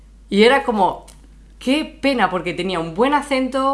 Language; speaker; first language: Spanish; native; Spanish